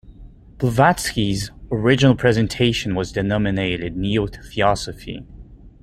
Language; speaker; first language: English; native; English